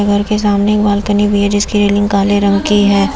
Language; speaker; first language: Hindi; native; Hindi